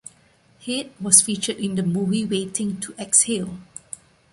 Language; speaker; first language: English; non-native, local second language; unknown